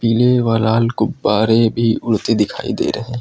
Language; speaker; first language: Hindi; native; Hindi